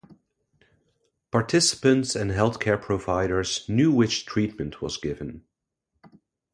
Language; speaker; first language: English; non-native, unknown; Dutch